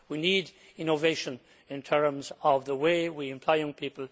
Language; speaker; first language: English; native; English